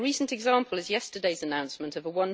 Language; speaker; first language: English; native; English